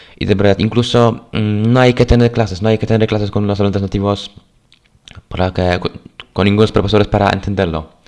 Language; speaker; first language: Spanish; non-native, fluent; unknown